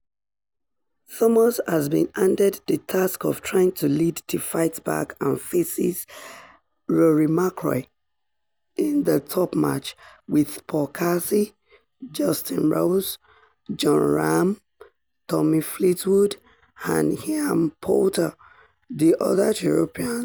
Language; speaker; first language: English; non-native, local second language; Yoruba